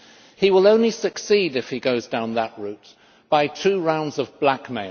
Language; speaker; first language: English; native; English